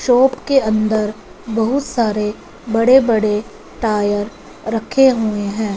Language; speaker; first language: Hindi; non-native, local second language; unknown